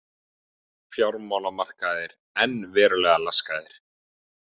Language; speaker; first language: Icelandic; native; Icelandic